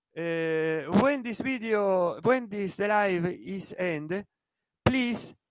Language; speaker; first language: English; non-native, learner; Italian